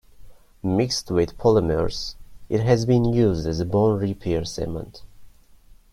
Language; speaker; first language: English; non-native, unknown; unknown